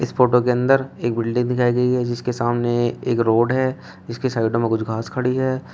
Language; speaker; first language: Hindi; native; Hindi